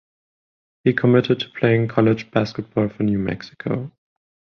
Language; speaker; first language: English; non-native, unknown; German